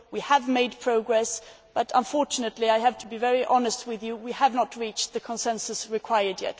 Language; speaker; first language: English; non-native, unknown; Swedish